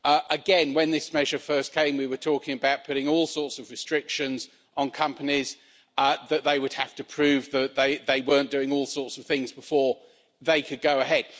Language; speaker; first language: English; native; English